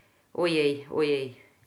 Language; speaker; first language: Slovenian; non-native, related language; Croatian